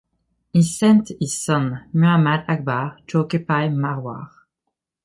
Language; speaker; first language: English; non-native, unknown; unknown